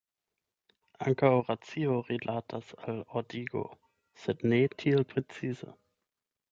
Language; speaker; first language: Esperanto; non-native, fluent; German